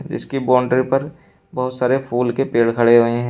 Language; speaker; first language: Hindi; native; Hindi